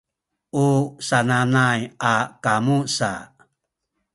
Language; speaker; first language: Sakizaya; native; Sakizaya